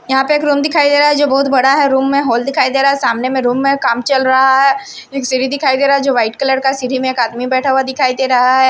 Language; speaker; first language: Hindi; non-native, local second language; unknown